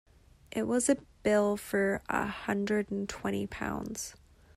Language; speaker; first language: English; native; English